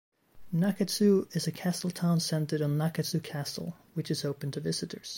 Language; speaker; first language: English; native; English